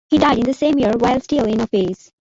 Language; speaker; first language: English; non-native, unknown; Bangla